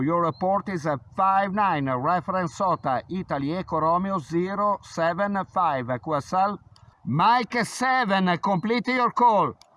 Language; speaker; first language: English; non-native, fluent; Italian